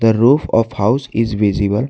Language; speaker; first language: English; non-native, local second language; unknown